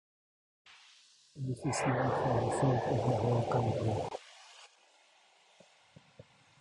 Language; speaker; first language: English; non-native, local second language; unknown